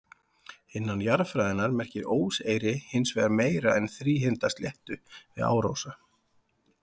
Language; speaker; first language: Icelandic; native; Icelandic